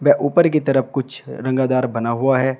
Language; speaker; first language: Hindi; native; Hindi